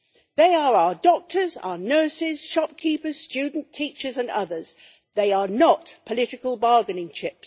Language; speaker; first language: English; native; English